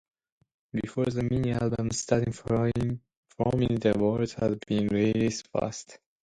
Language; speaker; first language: English; non-native, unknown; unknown